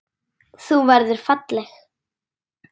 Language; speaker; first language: Icelandic; native; Icelandic